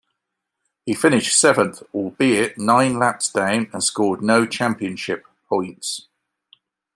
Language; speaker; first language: English; native; English